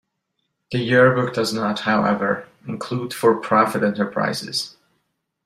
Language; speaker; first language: English; non-native, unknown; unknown